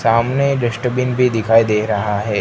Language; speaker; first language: Hindi; non-native, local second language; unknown